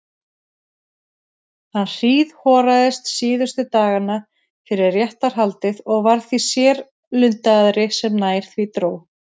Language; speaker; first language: Icelandic; native; Icelandic